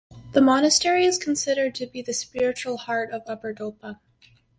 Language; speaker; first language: English; native; English